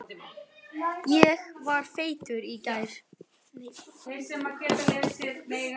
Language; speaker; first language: Icelandic; native; Icelandic